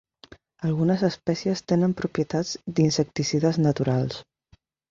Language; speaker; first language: Catalan; non-native, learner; Spanish